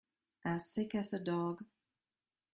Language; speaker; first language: English; non-native, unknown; German